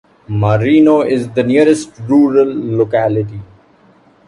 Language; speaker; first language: English; non-native, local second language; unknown